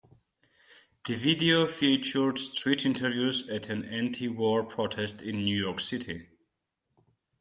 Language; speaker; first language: English; non-native, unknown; Georgian